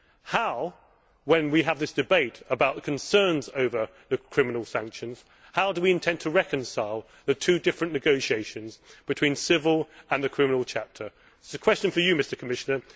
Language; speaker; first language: English; native; English